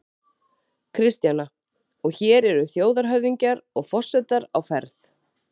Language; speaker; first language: Icelandic; native; Icelandic